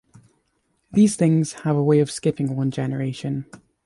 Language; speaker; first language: English; native; English